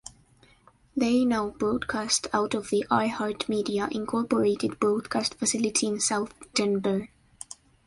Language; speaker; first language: English; non-native, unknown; Spanish